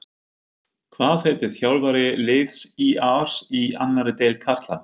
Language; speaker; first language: Icelandic; non-native, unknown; German